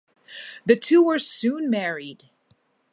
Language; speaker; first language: English; non-native, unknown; Thai